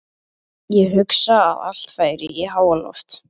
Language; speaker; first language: Icelandic; native; Icelandic